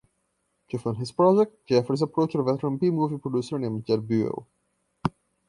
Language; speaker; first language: English; non-native, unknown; Portuguese